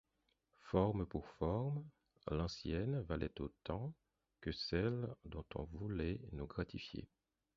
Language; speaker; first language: French; non-native, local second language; Haitian Creole